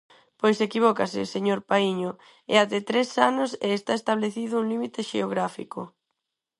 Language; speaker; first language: Galician; non-native, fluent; Spanish